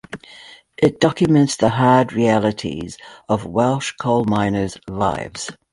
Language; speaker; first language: English; native; English